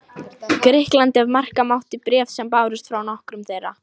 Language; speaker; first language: Icelandic; non-native, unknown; Lithuanian